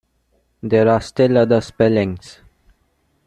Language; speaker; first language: English; non-native, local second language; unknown